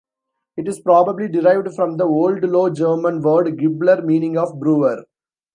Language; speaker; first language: English; non-native, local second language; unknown